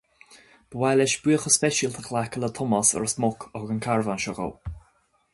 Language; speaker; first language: Irish; native; Irish